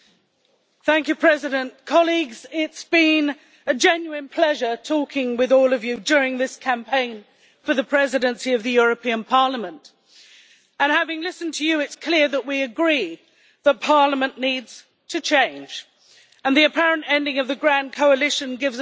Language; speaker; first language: English; native; English